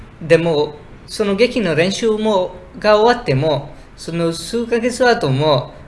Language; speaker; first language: Japanese; non-native, fluent; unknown